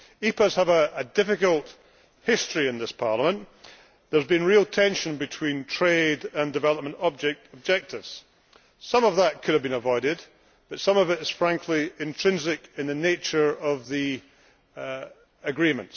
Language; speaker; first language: English; native; English